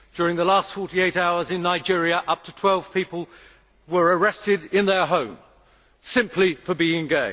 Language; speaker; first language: English; native; English